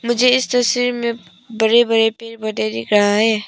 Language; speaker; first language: Hindi; non-native, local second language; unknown